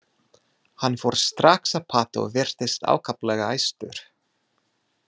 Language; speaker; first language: Icelandic; non-native, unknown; English